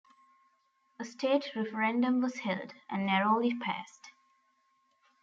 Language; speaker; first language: English; non-native, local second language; Tamil